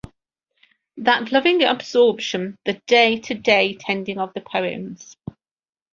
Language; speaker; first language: English; native; English